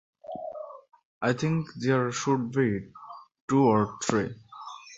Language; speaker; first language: English; non-native, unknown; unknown